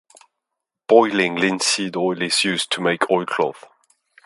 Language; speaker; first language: English; non-native, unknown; French